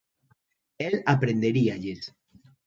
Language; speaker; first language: Galician; native; Galician